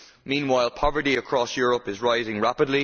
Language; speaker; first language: English; native; English